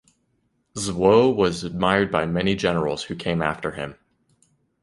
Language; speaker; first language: English; native; English